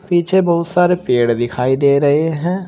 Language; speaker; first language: Hindi; native; Hindi